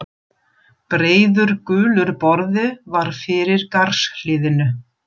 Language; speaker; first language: Icelandic; non-native, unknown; German